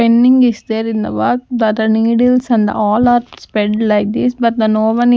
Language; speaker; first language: English; non-native, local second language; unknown